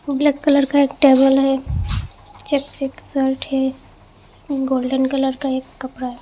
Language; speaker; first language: Hindi; non-native, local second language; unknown